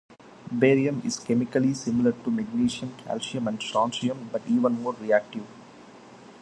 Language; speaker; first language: English; non-native, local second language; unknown